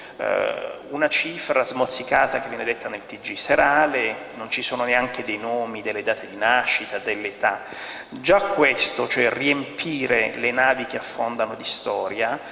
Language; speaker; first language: Italian; native; Italian